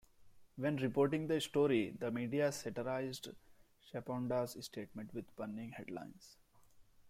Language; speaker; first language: English; non-native, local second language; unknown